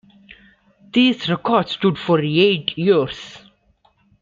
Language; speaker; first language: English; non-native, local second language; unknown